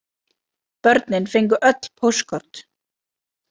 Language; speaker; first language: Icelandic; native; Icelandic